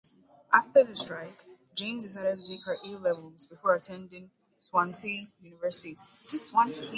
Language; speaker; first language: English; native; English